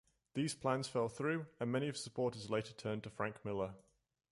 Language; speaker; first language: English; native; English